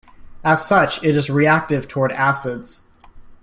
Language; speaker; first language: English; native; English